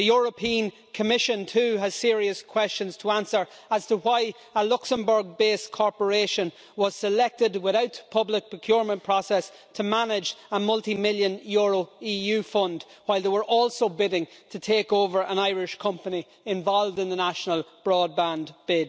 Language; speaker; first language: English; native; English